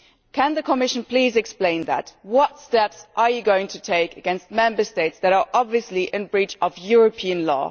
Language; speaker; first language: English; non-native, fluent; German